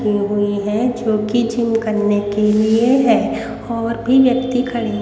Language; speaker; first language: Hindi; native; Hindi